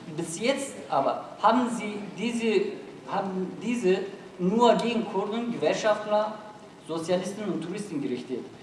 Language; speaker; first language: German; non-native, fluent; Turkish